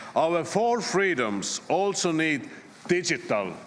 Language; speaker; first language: English; non-native, fluent; Estonian